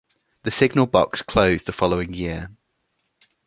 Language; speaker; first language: English; native; English